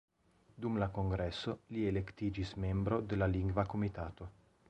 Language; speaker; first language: Esperanto; non-native, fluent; Italian